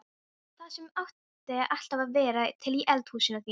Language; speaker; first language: Icelandic; non-native, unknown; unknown